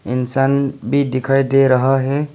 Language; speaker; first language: Hindi; early bilingual, other home language; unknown